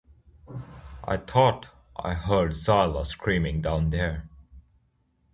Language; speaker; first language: English; native; English